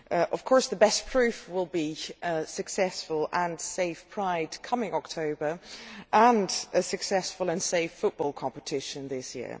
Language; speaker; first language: English; non-native, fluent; Dutch